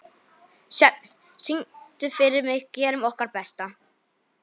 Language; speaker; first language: Icelandic; non-native, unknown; Polish